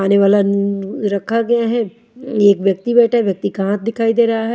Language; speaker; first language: Hindi; native; Hindi